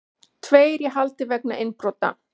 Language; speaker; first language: Icelandic; native; Icelandic